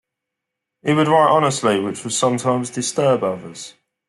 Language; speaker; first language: English; native; English